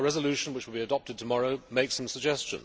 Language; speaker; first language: English; native; English